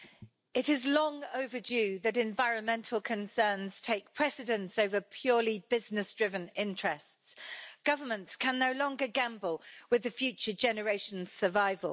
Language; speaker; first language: English; native; English